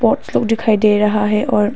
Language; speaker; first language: Hindi; non-native, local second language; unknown